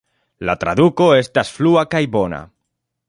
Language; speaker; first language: Esperanto; non-native, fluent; Spanish